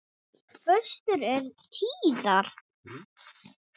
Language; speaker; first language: Icelandic; non-native, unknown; English